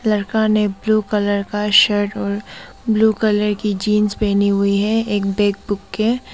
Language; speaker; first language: Hindi; non-native, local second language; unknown